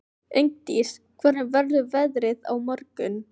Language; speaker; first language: Icelandic; non-native, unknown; Filipino